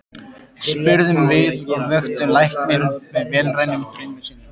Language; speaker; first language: Icelandic; native; Icelandic